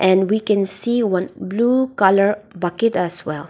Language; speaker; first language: English; non-native, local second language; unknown